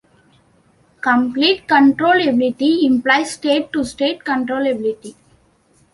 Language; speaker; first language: English; non-native, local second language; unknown